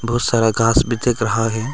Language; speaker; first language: Hindi; non-native, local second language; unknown